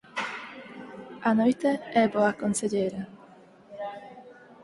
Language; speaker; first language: Galician; non-native, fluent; Spanish